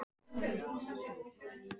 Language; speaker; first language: Icelandic; native; Icelandic